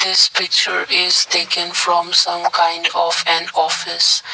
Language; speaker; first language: English; non-native, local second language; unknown